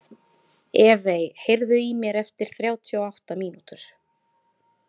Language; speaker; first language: Icelandic; native; Icelandic